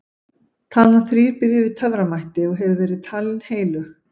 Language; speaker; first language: Icelandic; native; Icelandic